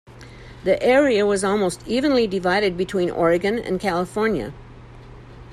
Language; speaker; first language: English; native; English